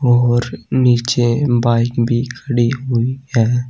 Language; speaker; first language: Hindi; native; Hindi